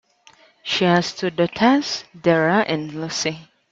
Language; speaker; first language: English; native; English